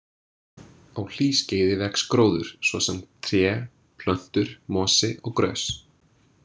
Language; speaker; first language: Icelandic; non-native, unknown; English